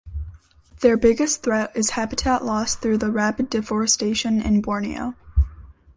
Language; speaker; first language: English; native; English